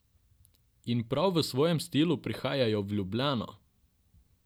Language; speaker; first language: Slovenian; non-native, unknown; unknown